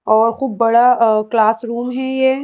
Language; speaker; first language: Hindi; native; Hindi